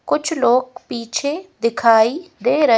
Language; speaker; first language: Hindi; native; Hindi